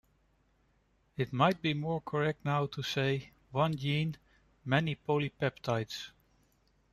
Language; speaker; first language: English; non-native, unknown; Dutch